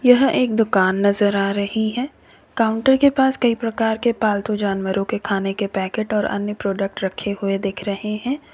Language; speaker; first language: Hindi; native; Hindi